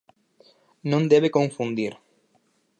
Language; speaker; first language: Galician; native; Galician